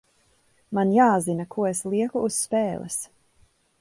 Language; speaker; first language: Latvian; early bilingual, heritage; Latvian